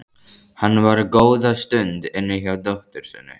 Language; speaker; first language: Icelandic; native; Icelandic